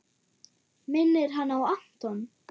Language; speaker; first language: Icelandic; non-native, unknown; German